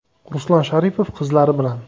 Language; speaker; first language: Uzbek; native; Uzbek